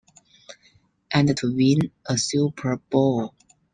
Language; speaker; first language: English; non-native, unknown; Chinese